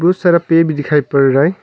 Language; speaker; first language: Hindi; non-native, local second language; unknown